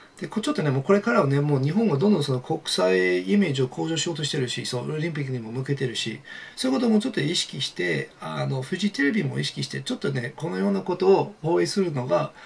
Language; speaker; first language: Japanese; non-native, fluent; English